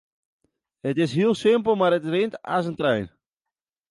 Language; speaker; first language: Western Frisian; non-native, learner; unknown